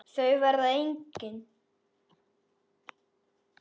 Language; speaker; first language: Icelandic; native; Icelandic